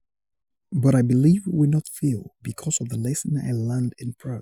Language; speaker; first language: English; non-native, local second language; Yoruba